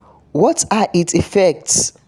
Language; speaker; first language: English; non-native, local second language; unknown